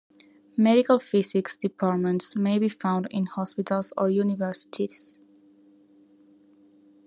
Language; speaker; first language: English; non-native, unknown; Spanish